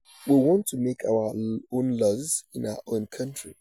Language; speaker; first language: English; non-native, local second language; Yoruba